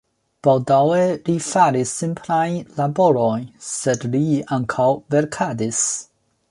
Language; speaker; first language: Esperanto; non-native, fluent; Chinese